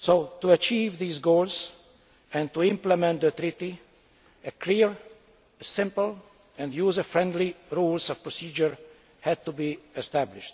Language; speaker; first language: English; non-native, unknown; Hungarian